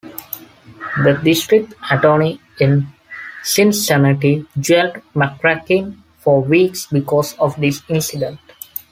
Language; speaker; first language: English; non-native, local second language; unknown